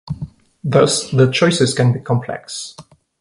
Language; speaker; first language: English; non-native, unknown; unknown